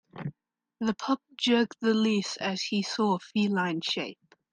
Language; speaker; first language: English; native; English